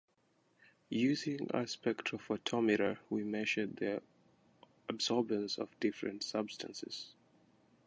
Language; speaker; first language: English; non-native, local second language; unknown